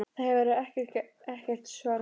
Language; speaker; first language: Icelandic; native; Icelandic